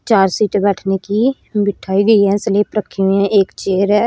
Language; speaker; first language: Hindi; native; Hindi